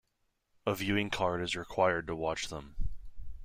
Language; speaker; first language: English; native; English